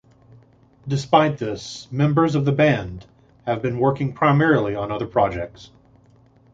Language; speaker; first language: English; native; English